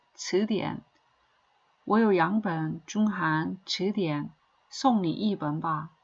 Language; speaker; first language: Chinese; non-native, fluent; Korean